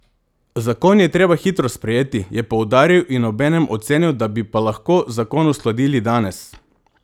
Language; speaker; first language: Slovenian; non-native, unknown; Macedonian